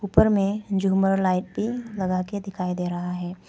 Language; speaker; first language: Hindi; non-native, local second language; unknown